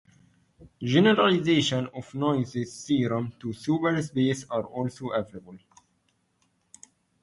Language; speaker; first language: English; non-native, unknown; Arabic